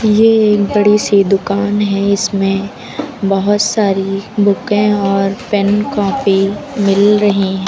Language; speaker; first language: Hindi; native; Hindi